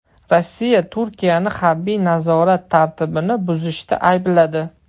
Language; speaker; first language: Uzbek; non-native, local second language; Russian